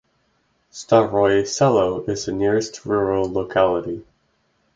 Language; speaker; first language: English; native; English